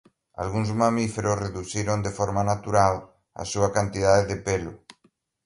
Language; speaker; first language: Galician; native; Galician